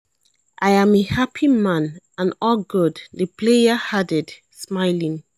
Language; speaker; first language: English; non-native, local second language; Yoruba